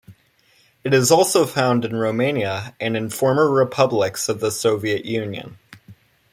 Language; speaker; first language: English; native; English